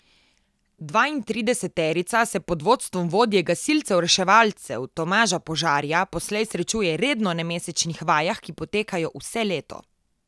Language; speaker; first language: Slovenian; native; Slovenian